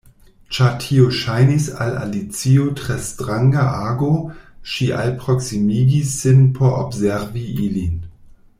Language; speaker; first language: Esperanto; non-native, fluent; German